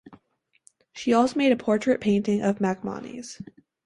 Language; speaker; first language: English; native; English